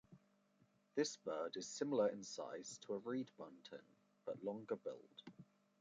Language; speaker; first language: English; native; English